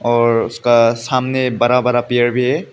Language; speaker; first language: Hindi; non-native, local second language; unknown